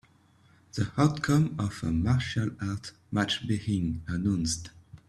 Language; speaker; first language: English; native; English